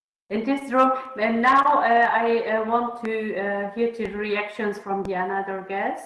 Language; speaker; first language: English; non-native, learner; German